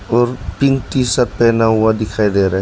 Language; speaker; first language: Hindi; non-native, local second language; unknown